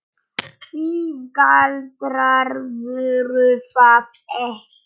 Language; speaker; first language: Icelandic; non-native, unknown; Polish